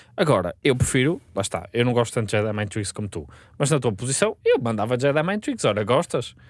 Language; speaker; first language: Portuguese; native; Portuguese